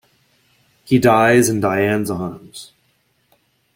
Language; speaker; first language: English; native; English